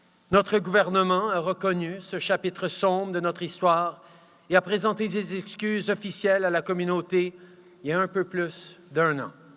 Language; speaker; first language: French; early bilingual, heritage; French